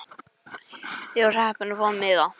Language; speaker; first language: Icelandic; non-native, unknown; English